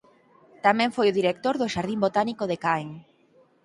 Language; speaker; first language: Galician; native; Galician